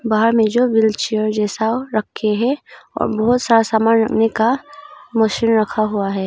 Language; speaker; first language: Hindi; non-native, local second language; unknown